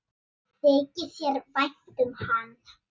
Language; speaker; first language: Icelandic; native; Icelandic